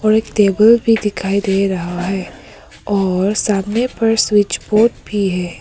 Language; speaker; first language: Hindi; non-native, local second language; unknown